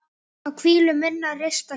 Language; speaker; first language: Icelandic; native; Icelandic